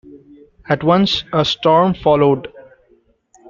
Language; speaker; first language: English; non-native, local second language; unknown